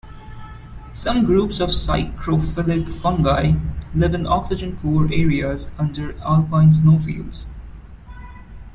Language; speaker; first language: English; non-native, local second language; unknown